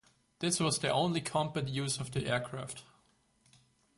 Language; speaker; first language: English; native; English